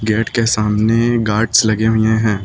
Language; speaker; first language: Hindi; native; Hindi